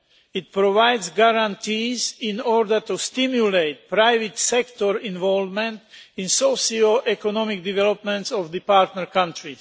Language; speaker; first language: English; non-native, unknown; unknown